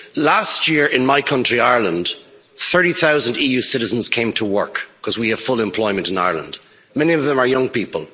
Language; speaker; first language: English; native; English